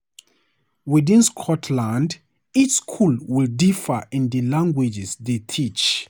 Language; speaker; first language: English; non-native, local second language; Hausa